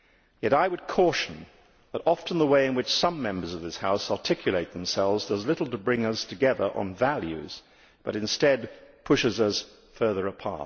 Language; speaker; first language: English; native; English